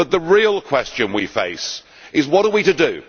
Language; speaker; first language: English; native; English